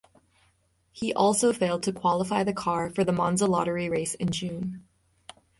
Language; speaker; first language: English; native; English